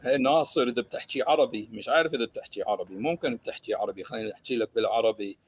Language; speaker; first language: Arabic; early bilingual, other home language; English